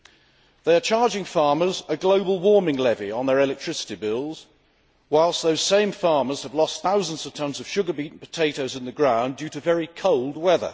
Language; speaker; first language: English; native; English